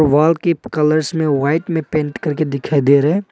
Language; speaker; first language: Hindi; non-native, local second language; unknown